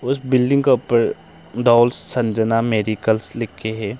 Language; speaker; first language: Hindi; non-native, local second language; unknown